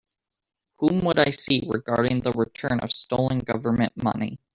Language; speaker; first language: English; native; English